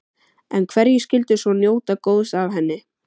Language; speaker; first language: Icelandic; native; Icelandic